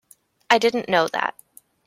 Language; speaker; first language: English; native; English